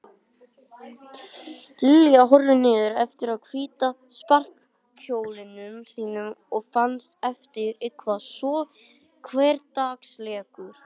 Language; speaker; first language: Icelandic; native; Icelandic